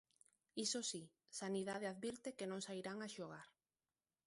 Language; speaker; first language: Galician; non-native, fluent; Spanish